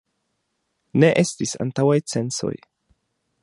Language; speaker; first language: Esperanto; non-native, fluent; German